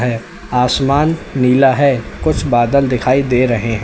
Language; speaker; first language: Hindi; native; Hindi